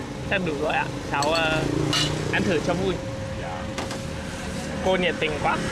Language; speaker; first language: Vietnamese; non-native, learner; English